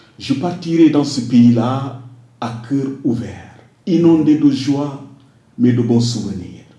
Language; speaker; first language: French; non-native, local second language; Wolof